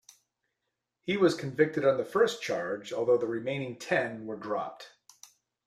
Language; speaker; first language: English; native; English